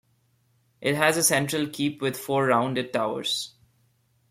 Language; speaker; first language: English; non-native, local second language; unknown